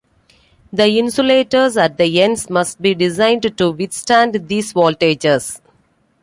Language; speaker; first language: English; non-native, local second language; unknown